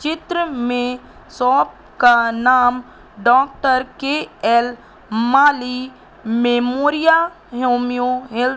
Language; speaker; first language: Hindi; native; Hindi